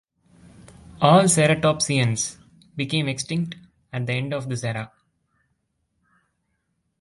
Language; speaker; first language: English; non-native, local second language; Tamil